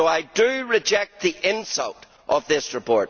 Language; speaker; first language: English; native; English